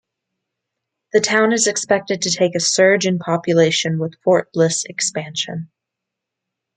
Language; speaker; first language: English; native; English